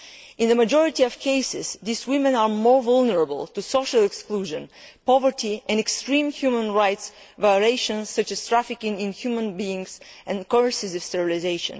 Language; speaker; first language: English; non-native, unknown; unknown